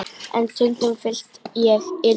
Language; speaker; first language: Icelandic; non-native, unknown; Polish